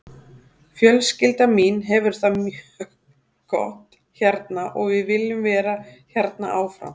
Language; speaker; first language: Icelandic; native; Icelandic